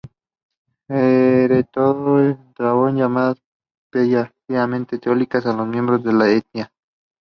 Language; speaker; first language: English; non-native, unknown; Spanish